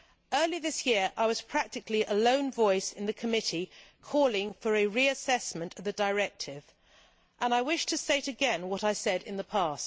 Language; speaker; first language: English; native; English